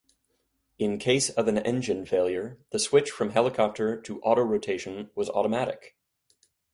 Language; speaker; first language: English; native; English